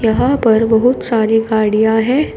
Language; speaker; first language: Hindi; native; Hindi